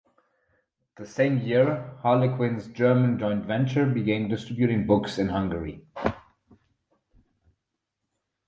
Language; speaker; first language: English; non-native, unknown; German